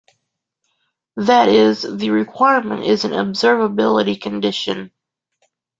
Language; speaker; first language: English; native; English